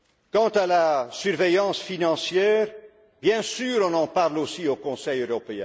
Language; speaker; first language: French; non-native, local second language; Dutch